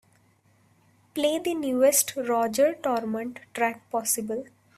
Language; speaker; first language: English; non-native, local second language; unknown